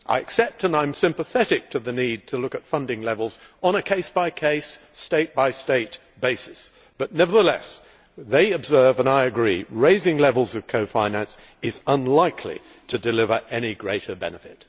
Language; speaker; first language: English; native; English